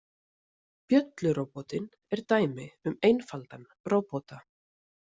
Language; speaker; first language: Icelandic; native; Icelandic